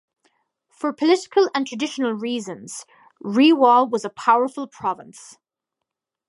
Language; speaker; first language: English; native; English